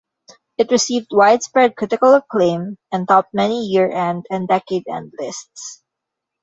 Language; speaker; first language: English; non-native, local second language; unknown